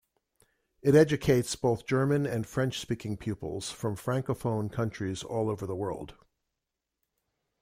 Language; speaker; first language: English; native; English